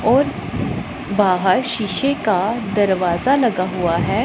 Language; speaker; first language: Hindi; non-native, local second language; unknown